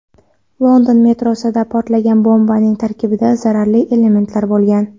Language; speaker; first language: Uzbek; non-native, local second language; Kara-Kalpak